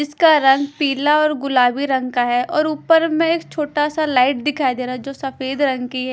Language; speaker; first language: Hindi; non-native, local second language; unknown